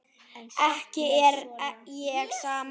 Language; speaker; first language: Icelandic; native; Icelandic